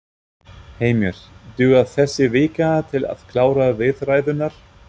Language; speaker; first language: Icelandic; non-native, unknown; German